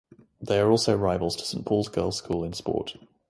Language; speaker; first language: English; native; English